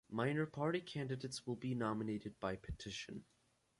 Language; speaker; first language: English; native; English